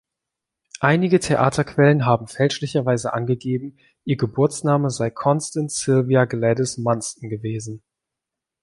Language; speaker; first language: German; native; German